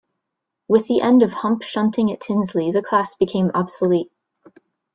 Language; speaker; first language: English; native; English